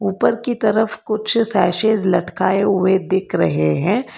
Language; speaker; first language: Hindi; non-native, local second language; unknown